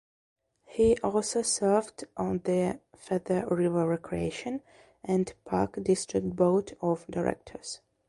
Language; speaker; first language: English; non-native, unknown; Belarusian